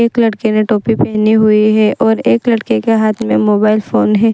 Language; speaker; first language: Hindi; non-native, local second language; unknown